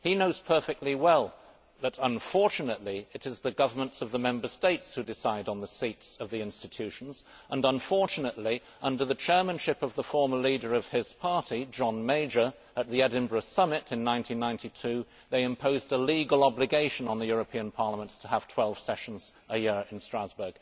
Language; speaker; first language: English; native; English